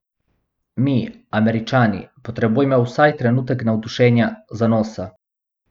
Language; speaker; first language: Slovenian; non-native, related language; Bosnian